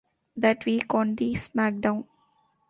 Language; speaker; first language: English; non-native, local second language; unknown